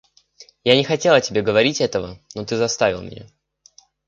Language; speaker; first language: Russian; native; Russian